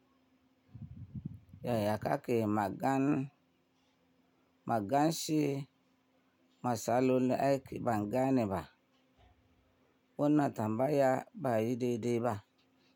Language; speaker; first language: Hausa; non-native, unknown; Yoruba